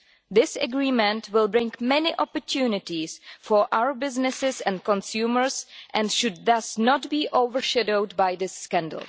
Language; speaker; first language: English; non-native, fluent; Czech